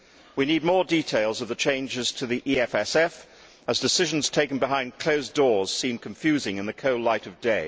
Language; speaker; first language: English; native; English